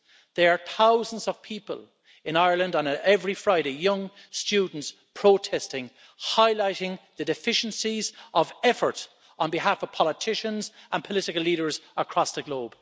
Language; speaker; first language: English; native; English